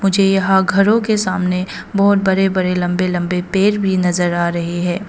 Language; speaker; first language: Hindi; non-native, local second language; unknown